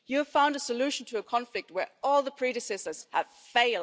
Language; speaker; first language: English; non-native, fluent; German